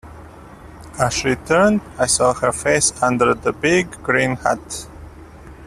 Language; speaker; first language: English; native; English